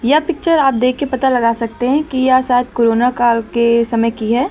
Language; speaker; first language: Hindi; native; Hindi